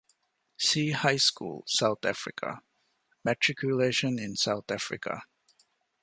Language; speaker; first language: English; non-native, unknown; Divehi